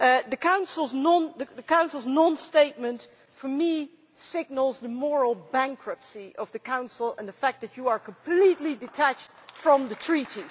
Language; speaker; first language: English; non-native, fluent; Dutch